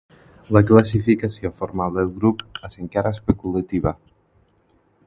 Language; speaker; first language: Catalan; non-native, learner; Spanish